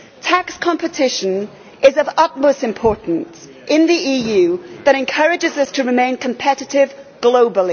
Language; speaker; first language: English; native; English